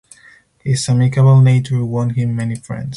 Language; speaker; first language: English; non-native, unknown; Spanish